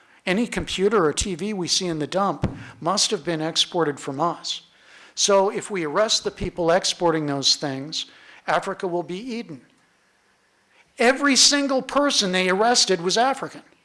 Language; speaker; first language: English; native; English